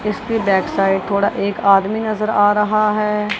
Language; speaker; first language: Hindi; non-native, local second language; Punjabi